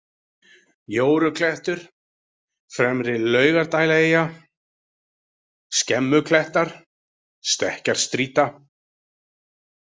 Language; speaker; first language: Icelandic; native; Icelandic